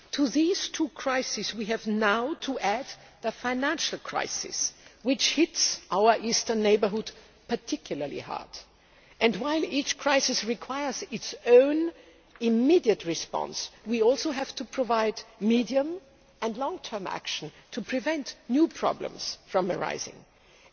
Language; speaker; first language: English; non-native, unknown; German